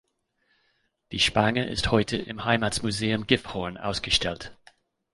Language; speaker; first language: German; non-native, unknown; English